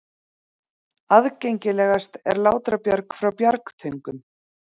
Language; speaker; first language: Icelandic; native; Icelandic